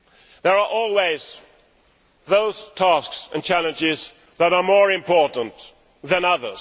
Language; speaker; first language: English; non-native, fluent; Swedish